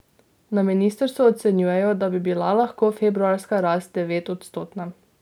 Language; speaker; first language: Slovenian; native; Slovenian